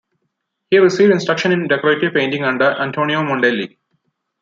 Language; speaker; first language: English; non-native, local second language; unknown